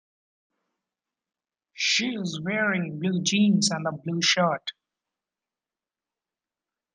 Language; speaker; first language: English; non-native, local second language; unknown